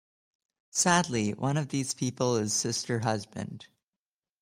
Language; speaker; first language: English; native; English